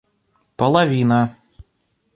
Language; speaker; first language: Russian; native; Russian